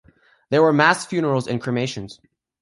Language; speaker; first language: English; native; English